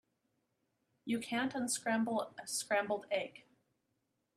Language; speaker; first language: English; native; English